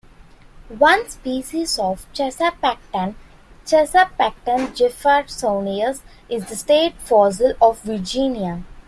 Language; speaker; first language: English; non-native, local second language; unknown